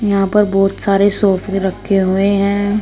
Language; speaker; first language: Hindi; native; Hindi